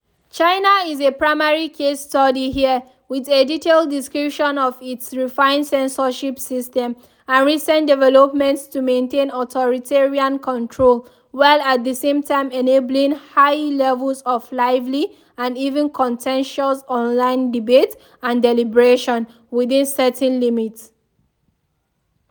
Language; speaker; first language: English; non-native, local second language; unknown